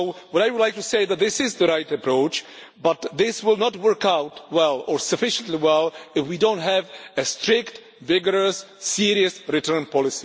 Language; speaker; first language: English; non-native, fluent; Czech